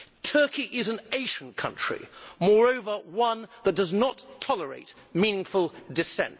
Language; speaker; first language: English; native; English